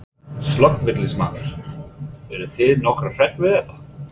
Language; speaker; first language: Icelandic; non-native, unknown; English